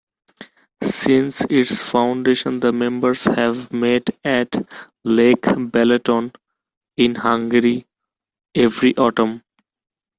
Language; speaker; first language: English; non-native, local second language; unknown